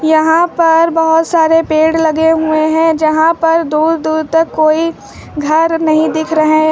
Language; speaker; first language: Hindi; native; Hindi